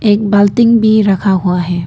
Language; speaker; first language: Hindi; non-native, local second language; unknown